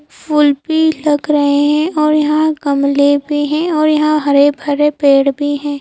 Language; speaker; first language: Hindi; native; Hindi